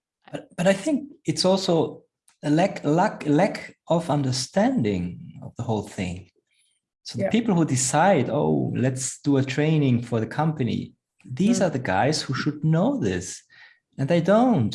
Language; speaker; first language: English; non-native, fluent; German